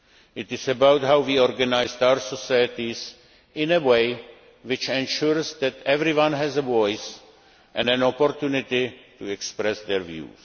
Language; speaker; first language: English; non-native, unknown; Czech